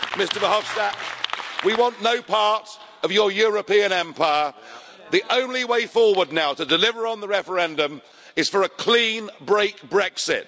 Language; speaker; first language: English; native; English